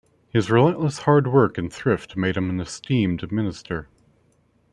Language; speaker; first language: English; native; English